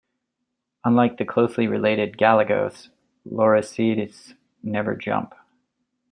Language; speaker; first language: English; native; English